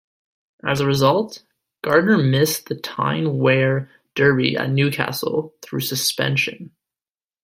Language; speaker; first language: English; native; English